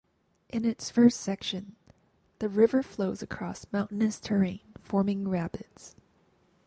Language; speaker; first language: English; native; English